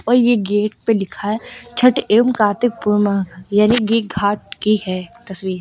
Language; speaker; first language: Hindi; native; Hindi